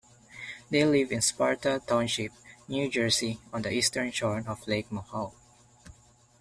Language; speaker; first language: English; non-native, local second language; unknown